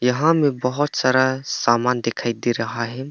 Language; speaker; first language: Hindi; non-native, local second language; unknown